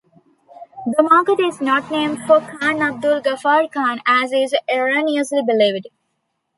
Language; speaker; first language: English; non-native, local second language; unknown